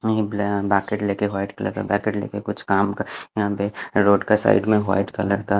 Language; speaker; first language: Hindi; non-native, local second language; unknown